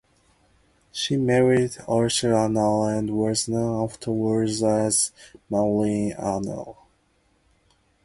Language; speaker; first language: English; non-native, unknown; Japanese